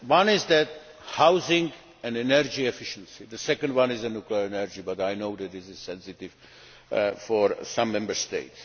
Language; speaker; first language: English; non-native, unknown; Czech